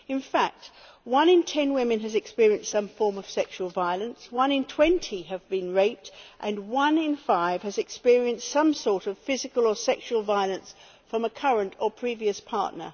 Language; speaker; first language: English; native; English